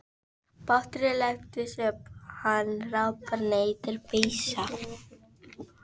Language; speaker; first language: Icelandic; non-native, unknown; Filipino